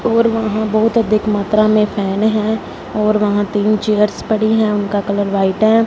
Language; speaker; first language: Hindi; non-native, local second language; Punjabi